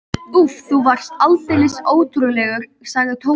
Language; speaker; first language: Icelandic; native; Icelandic